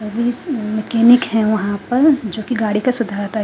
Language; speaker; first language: Hindi; native; Hindi